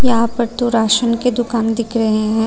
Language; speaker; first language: Hindi; non-native, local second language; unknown